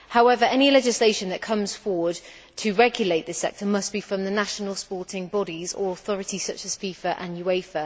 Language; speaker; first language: English; native; English